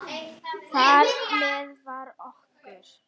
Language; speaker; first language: Icelandic; non-native, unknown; Polish